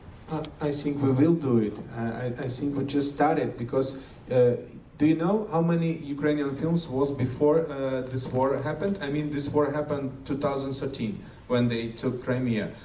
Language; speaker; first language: English; non-native, fluent; Ukrainian